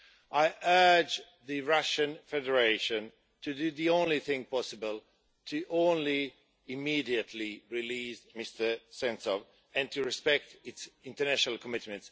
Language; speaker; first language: English; non-native, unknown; Swedish